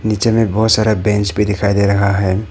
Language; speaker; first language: Hindi; non-native, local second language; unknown